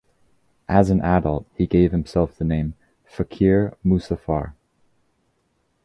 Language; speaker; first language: English; native; English